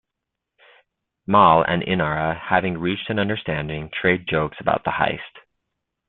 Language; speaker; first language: English; native; English